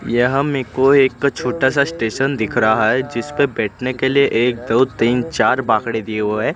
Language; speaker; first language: Hindi; non-native, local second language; Gujarati